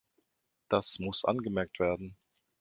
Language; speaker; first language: German; native; German